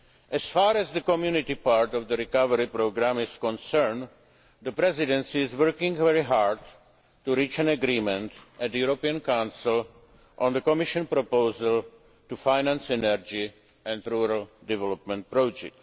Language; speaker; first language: English; non-native, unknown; Czech